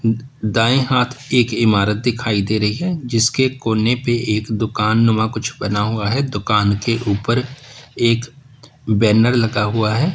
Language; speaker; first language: Hindi; native; Hindi